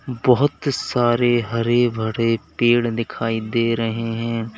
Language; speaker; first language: Hindi; native; Hindi